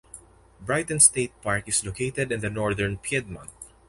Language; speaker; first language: English; non-native, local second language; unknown